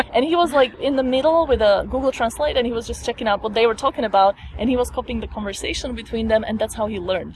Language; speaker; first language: English; non-native, fluent; Slovak